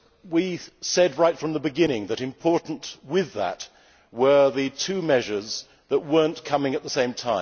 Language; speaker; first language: English; native; English